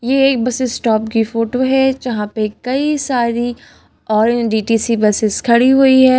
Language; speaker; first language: Hindi; native; Hindi